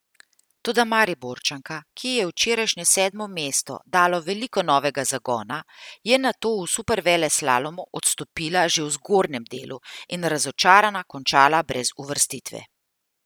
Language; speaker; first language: Slovenian; native; Slovenian